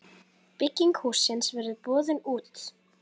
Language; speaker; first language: Icelandic; native; Icelandic